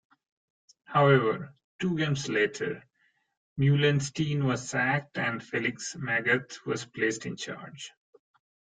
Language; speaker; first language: English; non-native, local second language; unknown